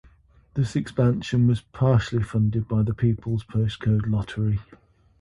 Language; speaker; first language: English; native; English